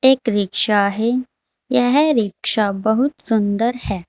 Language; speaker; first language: Hindi; native; Hindi